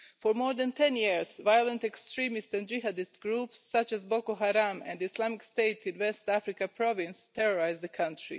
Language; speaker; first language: English; non-native, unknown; Croatian